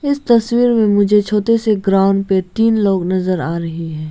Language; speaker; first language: Hindi; non-native, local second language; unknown